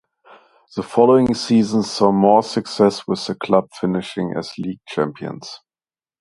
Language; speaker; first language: English; non-native, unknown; German